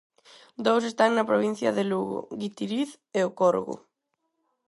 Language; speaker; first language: Galician; non-native, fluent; Spanish